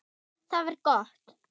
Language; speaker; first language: Icelandic; non-native, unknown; German